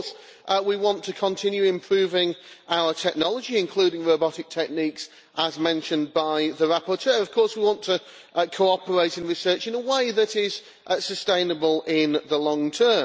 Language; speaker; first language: English; native; English